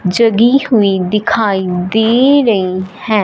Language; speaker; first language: Hindi; non-native, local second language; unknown